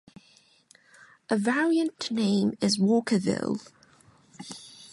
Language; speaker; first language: English; non-native, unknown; Cantonese